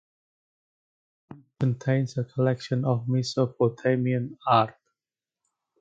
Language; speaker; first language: English; native; English